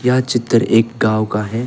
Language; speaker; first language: Hindi; non-native, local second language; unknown